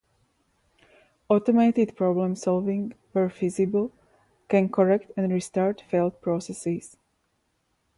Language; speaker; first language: English; non-native, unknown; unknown